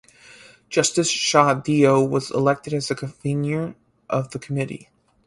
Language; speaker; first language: English; native; English